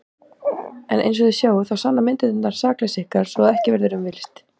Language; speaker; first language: Icelandic; native; Icelandic